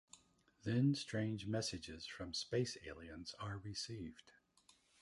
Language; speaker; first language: English; native; English